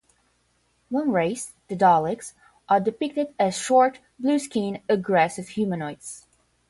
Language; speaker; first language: English; non-native, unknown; Portuguese